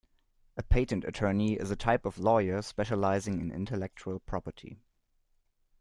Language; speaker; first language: English; non-native, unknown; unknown